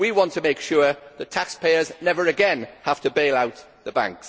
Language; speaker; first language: English; native; English